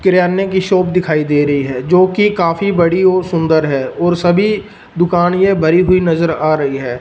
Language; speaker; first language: Hindi; non-native, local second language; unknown